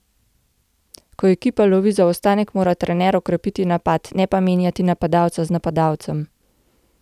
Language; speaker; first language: Slovenian; native; Slovenian